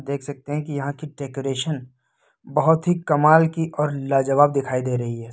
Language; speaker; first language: Hindi; native; Hindi